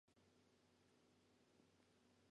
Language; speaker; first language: English; non-native, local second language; Fula